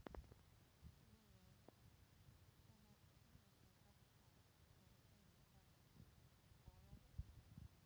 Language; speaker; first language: Icelandic; non-native, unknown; Polish